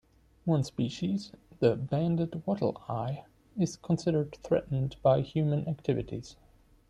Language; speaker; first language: English; non-native, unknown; German